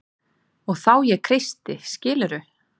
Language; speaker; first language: Icelandic; native; Icelandic